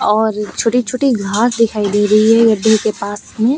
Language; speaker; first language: Hindi; native; Hindi